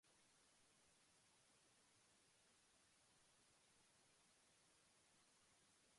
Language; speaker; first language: English; non-native, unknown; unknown